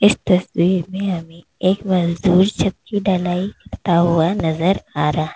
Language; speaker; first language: Hindi; native; Hindi